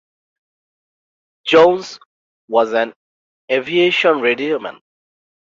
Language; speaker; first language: English; non-native, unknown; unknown